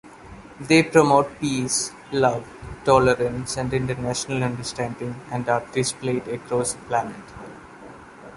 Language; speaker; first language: English; non-native, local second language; Malayalam